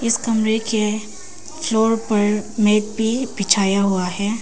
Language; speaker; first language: Hindi; non-native, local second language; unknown